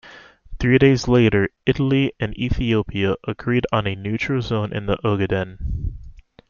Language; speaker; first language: English; native; English